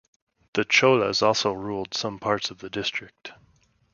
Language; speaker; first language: English; native; English